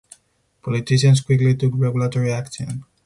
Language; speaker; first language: English; non-native, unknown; Spanish